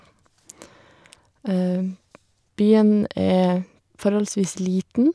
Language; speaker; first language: Norwegian; native; Norwegian